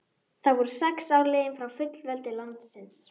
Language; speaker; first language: Icelandic; native; Icelandic